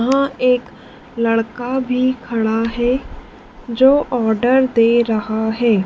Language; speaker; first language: Hindi; native; Hindi